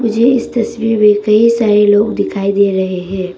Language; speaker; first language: Hindi; non-native, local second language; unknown